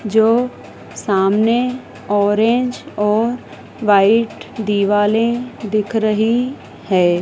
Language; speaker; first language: Hindi; native; Hindi